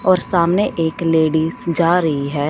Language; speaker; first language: Hindi; non-native, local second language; Punjabi